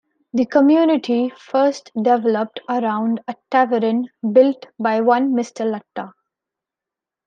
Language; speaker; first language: English; non-native, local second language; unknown